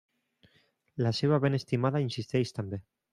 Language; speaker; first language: Catalan; non-native, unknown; Spanish